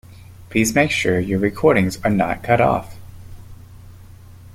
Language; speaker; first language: English; native; English